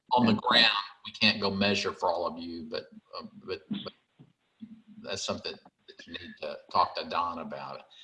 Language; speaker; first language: English; native; English